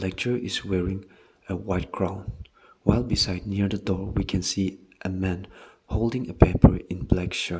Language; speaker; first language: English; non-native, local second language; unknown